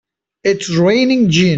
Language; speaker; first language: English; non-native, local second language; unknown